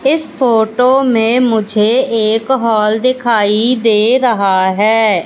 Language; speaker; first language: Hindi; native; Hindi